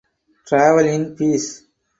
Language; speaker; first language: English; non-native, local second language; Tamil